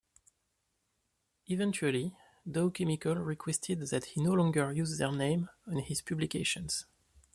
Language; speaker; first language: English; non-native, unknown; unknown